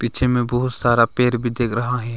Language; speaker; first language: Hindi; non-native, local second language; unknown